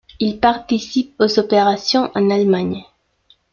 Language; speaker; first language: French; non-native, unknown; Spanish